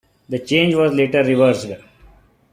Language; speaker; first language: English; non-native, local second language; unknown